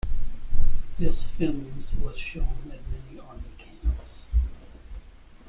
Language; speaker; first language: English; native; English